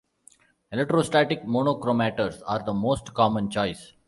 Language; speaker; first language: English; non-native, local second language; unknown